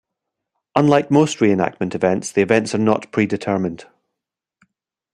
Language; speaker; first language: English; native; English